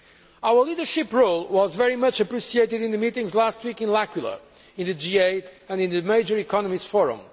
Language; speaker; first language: English; non-native, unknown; Portuguese